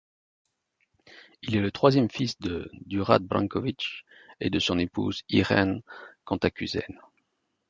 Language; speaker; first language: French; native; French